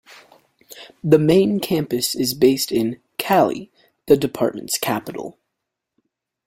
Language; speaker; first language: English; native; English